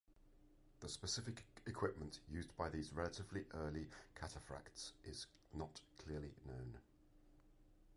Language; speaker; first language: English; native; English